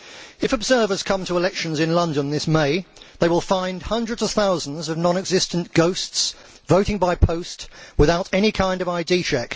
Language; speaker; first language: English; native; English